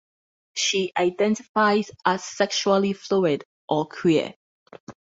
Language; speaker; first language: English; native; English